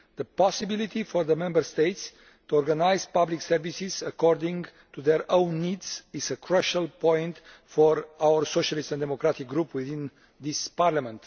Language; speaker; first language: English; non-native, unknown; Romanian